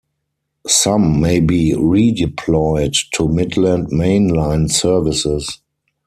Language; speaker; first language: English; non-native, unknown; German